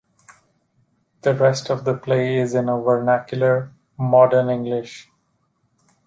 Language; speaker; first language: English; non-native, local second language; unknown